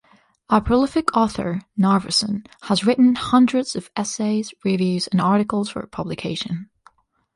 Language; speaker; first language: English; non-native, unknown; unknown